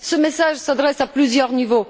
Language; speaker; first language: French; non-native, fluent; Bulgarian